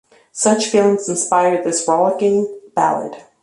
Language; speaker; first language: English; native; English